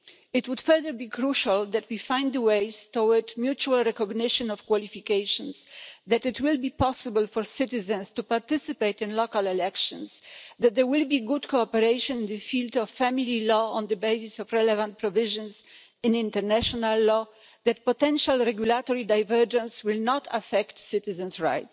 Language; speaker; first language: English; non-native, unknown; Polish